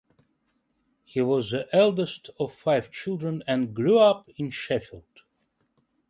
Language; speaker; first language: English; non-native, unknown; Ukrainian